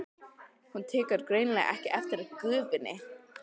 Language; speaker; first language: Icelandic; native; Icelandic